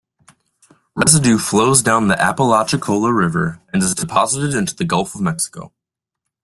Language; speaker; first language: English; native; English